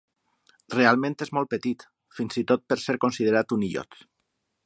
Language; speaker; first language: Catalan; non-native, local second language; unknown